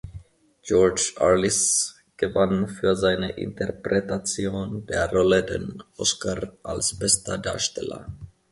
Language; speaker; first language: German; non-native, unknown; Finnish